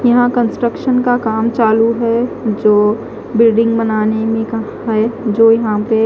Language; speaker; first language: Hindi; non-native, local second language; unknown